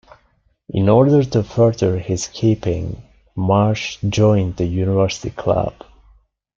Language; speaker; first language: English; non-native, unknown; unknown